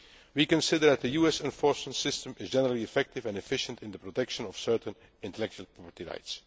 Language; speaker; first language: English; non-native, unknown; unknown